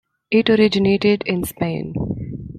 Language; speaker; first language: English; non-native, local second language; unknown